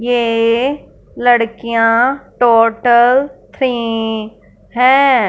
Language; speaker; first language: Hindi; non-native, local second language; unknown